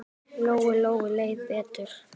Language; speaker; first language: Icelandic; native; Icelandic